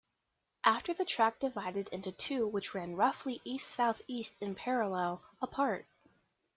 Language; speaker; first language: English; native; English